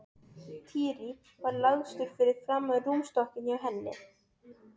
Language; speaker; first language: Icelandic; non-native, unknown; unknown